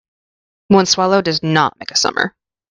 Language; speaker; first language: English; native; English